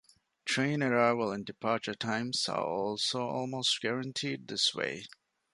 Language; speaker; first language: English; non-native, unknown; Divehi